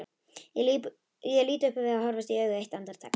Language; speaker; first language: Icelandic; native; Icelandic